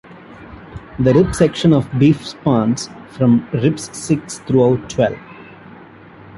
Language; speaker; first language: English; non-native, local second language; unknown